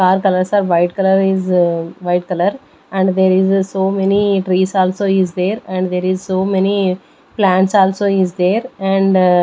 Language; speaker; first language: English; non-native, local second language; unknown